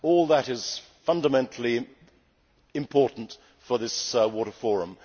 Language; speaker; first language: English; native; English